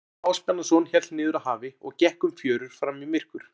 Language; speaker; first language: Icelandic; native; Icelandic